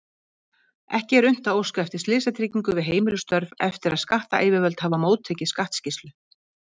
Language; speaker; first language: Icelandic; native; Icelandic